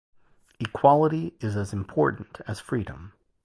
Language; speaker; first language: English; native; English